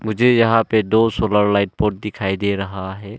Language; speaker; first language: Hindi; early bilingual, other home language; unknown